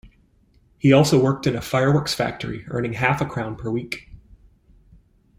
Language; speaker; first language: English; native; English